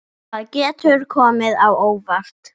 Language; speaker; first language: Icelandic; non-native, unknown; English